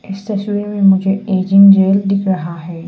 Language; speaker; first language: Hindi; non-native, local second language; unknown